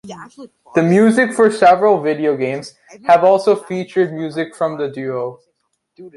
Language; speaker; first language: English; native; English